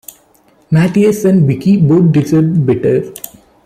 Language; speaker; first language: English; non-native, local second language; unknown